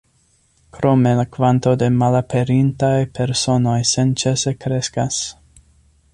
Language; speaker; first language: Esperanto; non-native, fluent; English